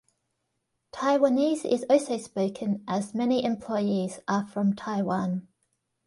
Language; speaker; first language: English; native; English